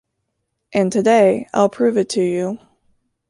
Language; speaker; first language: English; native; English